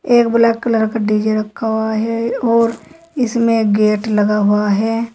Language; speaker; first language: Hindi; native; Hindi